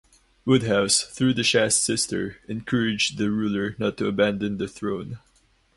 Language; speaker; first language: English; non-native, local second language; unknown